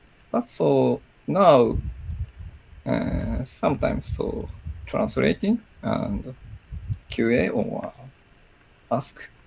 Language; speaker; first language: English; non-native, learner; Japanese